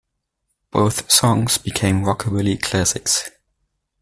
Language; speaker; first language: English; non-native, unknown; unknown